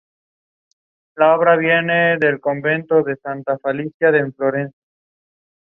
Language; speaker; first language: English; non-native, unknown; Spanish